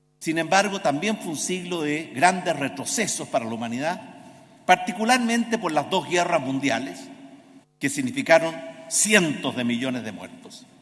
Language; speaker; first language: Spanish; native; Spanish